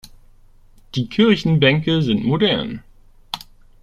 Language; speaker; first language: German; native; German